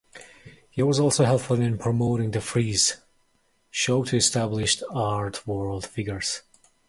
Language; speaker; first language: English; non-native, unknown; Mongolian